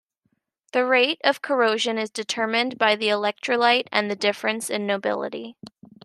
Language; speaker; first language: English; native; English